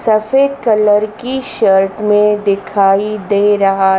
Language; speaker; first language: Hindi; native; Hindi